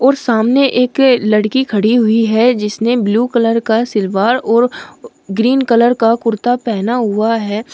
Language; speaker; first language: Hindi; native; Hindi